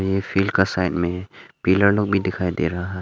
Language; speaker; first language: Hindi; non-native, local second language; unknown